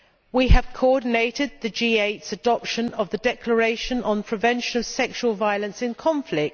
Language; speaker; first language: English; native; English